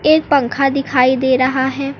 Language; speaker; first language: Hindi; native; Hindi